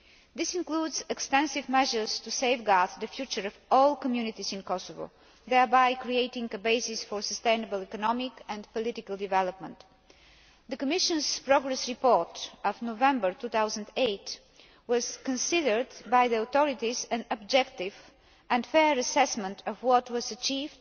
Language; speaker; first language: English; non-native, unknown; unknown